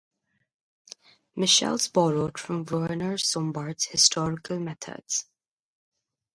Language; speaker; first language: English; non-native, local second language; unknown